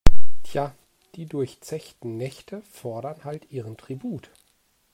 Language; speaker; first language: German; native; German